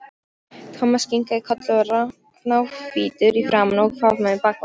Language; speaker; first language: Icelandic; non-native, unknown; Polish